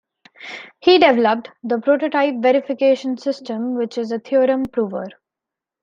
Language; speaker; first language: English; non-native, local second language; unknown